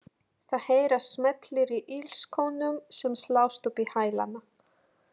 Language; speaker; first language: Icelandic; non-native, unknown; Polish